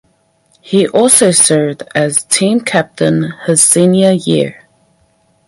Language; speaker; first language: English; native; English